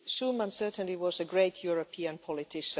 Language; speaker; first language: English; non-native, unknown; Finnish